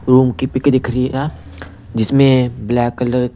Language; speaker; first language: Hindi; non-native, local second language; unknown